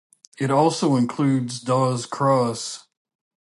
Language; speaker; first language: English; native; English